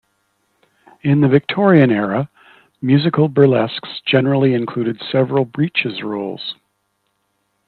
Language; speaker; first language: English; native; English